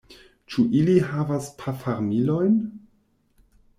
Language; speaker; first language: Esperanto; non-native, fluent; German